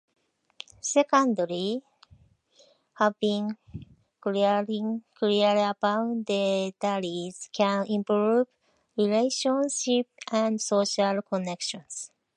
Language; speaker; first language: English; non-native, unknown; Japanese